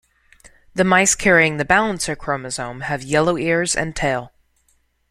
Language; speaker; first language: English; native; English